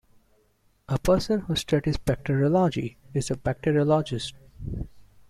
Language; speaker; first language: English; non-native, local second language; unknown